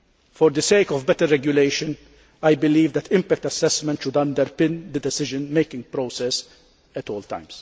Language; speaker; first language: English; non-native, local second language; Maltese